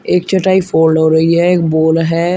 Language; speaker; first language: Hindi; native; Hindi